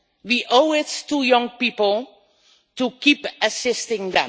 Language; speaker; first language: English; non-native, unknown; Dutch